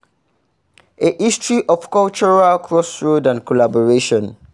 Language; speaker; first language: English; non-native, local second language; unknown